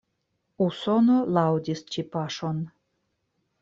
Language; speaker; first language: Esperanto; non-native, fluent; Russian